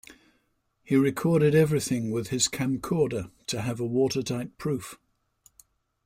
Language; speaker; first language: English; native; English